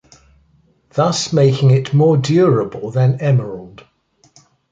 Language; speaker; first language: English; native; English